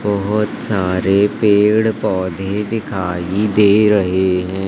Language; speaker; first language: Hindi; native; Hindi